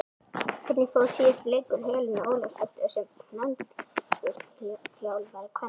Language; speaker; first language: Icelandic; native; Icelandic